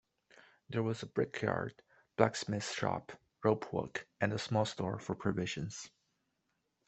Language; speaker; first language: English; non-native, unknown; Chinese